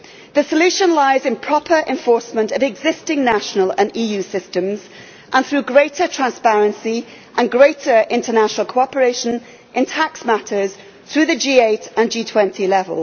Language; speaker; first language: English; native; English